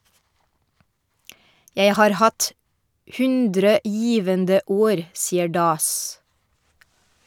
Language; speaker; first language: Norwegian; non-native, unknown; French